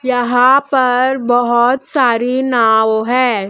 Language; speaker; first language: Hindi; native; Hindi